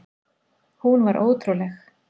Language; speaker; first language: Icelandic; native; Icelandic